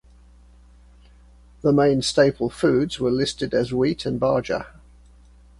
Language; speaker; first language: English; native; English